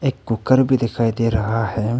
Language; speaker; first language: Hindi; non-native, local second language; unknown